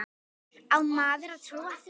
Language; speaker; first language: Icelandic; native; Icelandic